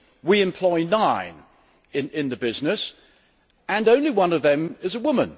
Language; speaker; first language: English; native; English